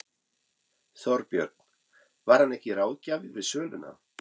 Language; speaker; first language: Icelandic; non-native, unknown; German